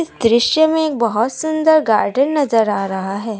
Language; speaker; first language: Hindi; non-native, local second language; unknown